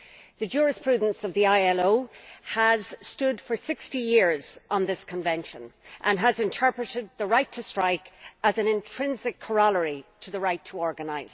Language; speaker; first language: English; native; English